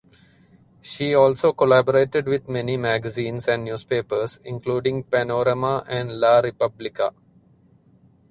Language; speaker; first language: English; non-native, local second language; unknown